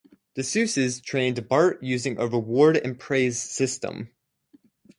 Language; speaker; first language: English; native; English